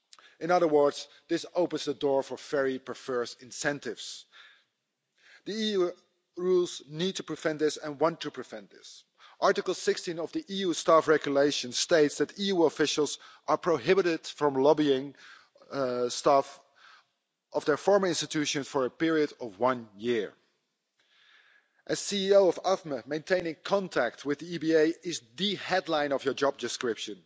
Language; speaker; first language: English; non-native, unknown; Dutch